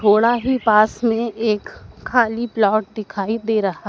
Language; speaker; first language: Hindi; native; Hindi